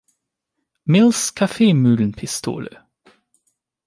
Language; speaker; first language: German; non-native, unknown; Hungarian